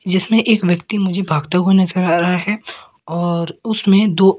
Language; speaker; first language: Hindi; native; Hindi